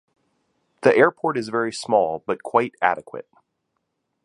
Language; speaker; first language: English; native; English